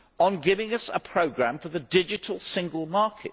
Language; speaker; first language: English; native; English